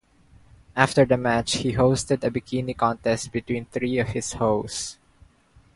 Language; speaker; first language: English; non-native, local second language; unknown